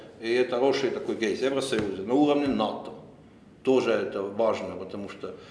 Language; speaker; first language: Russian; non-native, fluent; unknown